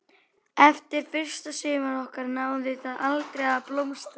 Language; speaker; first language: Icelandic; native; Icelandic